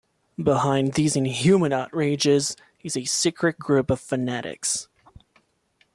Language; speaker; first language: English; non-native, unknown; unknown